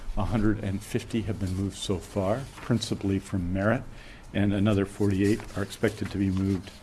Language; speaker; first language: English; native; English